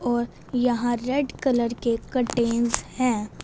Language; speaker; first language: Hindi; non-native, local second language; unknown